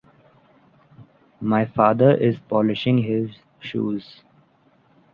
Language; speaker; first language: English; non-native, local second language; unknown